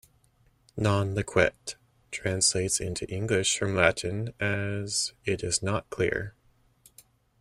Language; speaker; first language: English; native; English